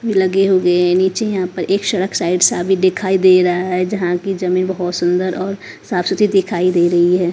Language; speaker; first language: Hindi; non-native, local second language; Punjabi